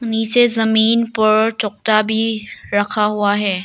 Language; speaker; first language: Hindi; non-native, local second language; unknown